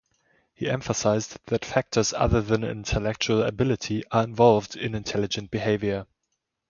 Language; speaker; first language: English; non-native, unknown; German